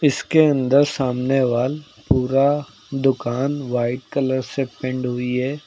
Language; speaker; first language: Hindi; native; Hindi